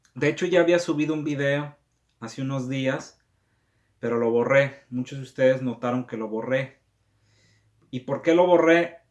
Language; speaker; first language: Spanish; native; Spanish